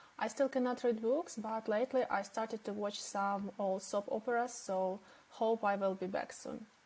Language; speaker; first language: English; non-native, fluent; Ukrainian